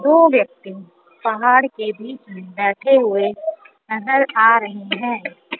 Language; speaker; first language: Hindi; non-native, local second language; Punjabi